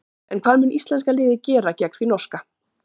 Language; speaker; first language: Icelandic; native; Icelandic